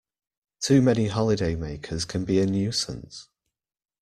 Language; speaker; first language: English; native; English